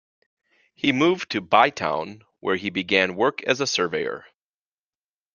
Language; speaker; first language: English; native; English